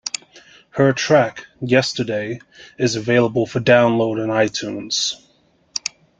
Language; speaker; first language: English; native; English